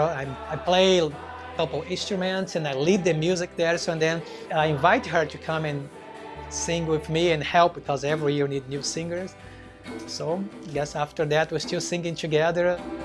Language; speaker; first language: English; non-native, fluent; Portuguese